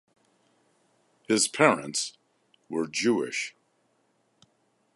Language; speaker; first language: English; native; English